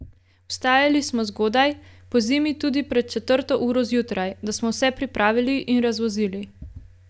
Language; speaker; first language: Slovenian; native; Slovenian